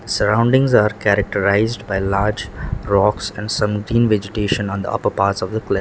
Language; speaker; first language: English; non-native, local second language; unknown